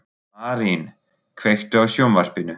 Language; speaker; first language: Icelandic; non-native, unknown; German